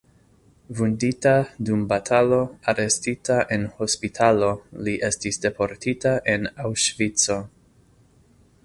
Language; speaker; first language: Esperanto; non-native, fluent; English